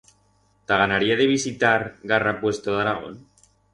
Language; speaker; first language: Aragonese; non-native, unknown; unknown